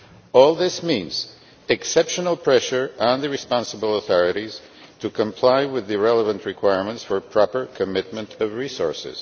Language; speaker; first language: English; non-native, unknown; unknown